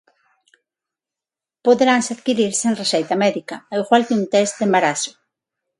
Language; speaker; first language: Galician; non-native, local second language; Spanish